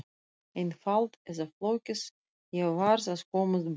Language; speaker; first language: Icelandic; non-native, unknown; Russian